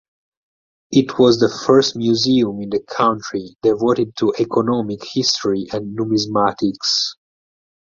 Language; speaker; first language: English; non-native, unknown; Italian